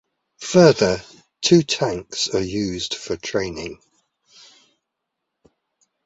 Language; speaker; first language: English; native; English